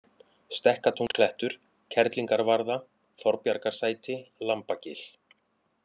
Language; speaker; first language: Icelandic; native; Icelandic